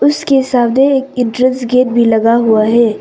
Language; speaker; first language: Hindi; non-native, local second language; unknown